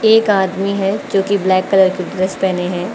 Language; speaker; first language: Hindi; native; Hindi